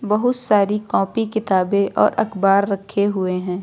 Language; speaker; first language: Hindi; native; Hindi